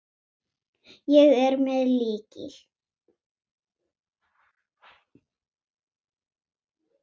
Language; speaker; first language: Icelandic; non-native, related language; Swedish